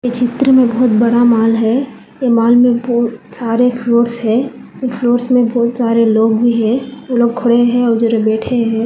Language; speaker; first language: Hindi; non-native, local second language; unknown